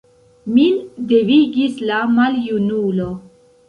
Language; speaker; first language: Esperanto; non-native, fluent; Central Kurdish